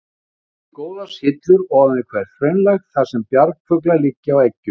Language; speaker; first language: Icelandic; native; Icelandic